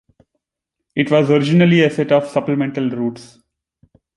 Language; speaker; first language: English; non-native, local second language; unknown